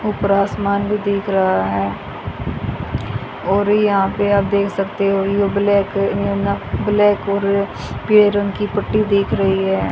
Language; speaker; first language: Hindi; native; Hindi